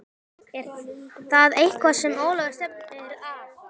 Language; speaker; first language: Icelandic; native; Icelandic